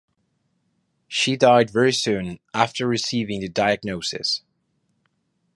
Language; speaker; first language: English; non-native, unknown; Spanish